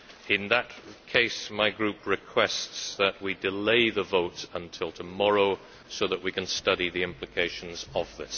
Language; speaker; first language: English; native; English